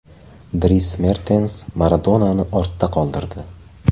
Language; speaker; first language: Uzbek; native; Uzbek